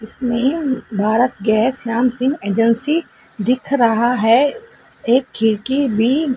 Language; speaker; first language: Hindi; native; Hindi